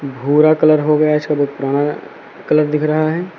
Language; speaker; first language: Hindi; native; Hindi